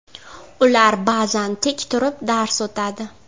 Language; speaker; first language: Uzbek; native; Uzbek